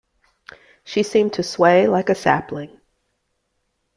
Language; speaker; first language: English; native; English